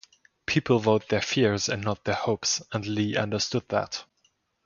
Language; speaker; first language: English; non-native, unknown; German